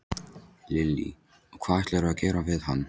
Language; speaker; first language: Icelandic; non-native, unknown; Polish